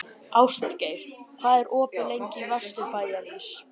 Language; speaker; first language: Icelandic; native; Icelandic